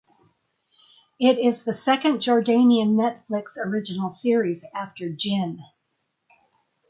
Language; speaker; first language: English; native; English